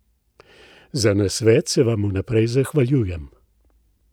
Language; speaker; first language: Slovenian; native; Slovenian